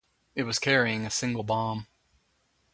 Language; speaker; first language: English; native; English